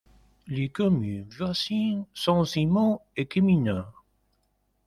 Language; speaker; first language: French; non-native, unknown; Spanish